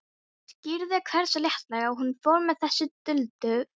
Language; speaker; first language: Icelandic; non-native, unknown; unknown